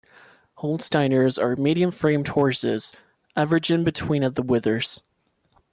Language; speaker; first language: English; non-native, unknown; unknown